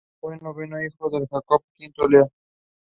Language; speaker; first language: English; non-native, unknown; Spanish